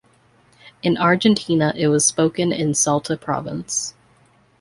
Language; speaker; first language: English; native; English